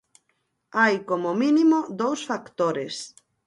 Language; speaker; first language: Galician; native; Galician